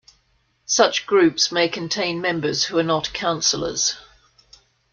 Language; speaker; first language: English; native; English